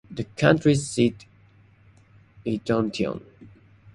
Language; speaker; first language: English; non-native, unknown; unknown